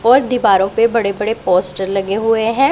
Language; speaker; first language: Hindi; non-native, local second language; Punjabi